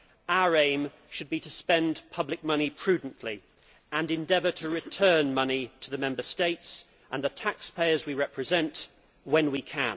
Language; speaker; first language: English; native; English